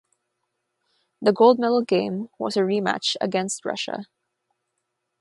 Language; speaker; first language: English; non-native, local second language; Filipino